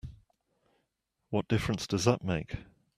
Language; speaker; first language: English; native; English